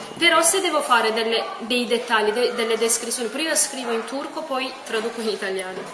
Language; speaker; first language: Italian; non-native, fluent; Turkish